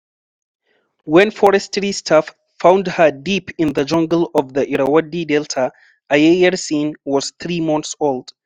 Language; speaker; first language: English; non-native, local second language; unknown